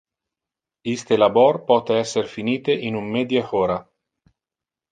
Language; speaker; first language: Interlingua; non-native, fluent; Italian